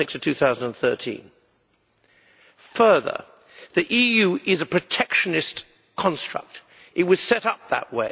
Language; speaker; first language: English; native; English